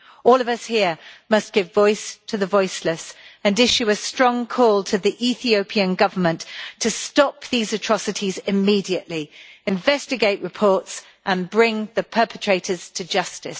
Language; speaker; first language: English; native; English